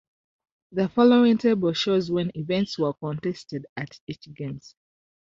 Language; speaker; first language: English; non-native, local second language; Ganda